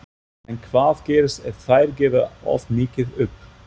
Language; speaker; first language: Icelandic; non-native, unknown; German